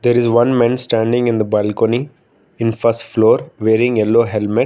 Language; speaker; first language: English; non-native, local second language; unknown